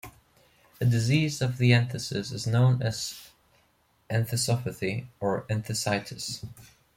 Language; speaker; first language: English; non-native, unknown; German